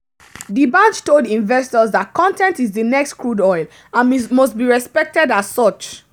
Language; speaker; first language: English; non-native, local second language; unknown